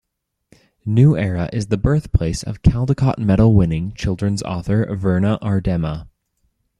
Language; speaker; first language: English; native; English